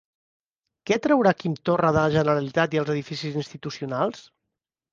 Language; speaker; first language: Catalan; native; Catalan